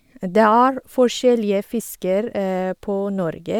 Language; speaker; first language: Norwegian; non-native, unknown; Persian